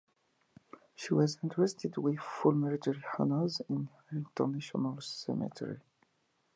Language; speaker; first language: English; native; English